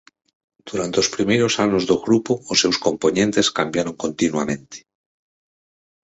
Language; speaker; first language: Galician; native; Galician